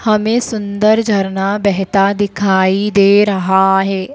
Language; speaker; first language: Hindi; native; Hindi